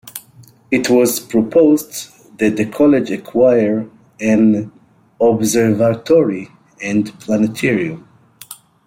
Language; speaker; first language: English; native; English